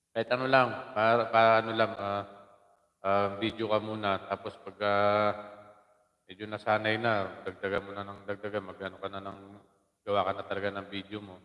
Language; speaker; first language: Filipino; non-native, local second language; Waray